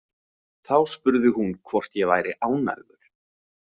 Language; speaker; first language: Icelandic; native; Icelandic